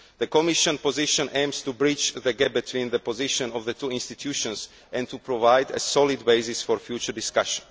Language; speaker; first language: English; non-native, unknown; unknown